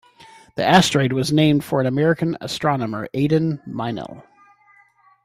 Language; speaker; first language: English; native; English